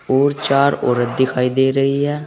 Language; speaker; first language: Hindi; native; Hindi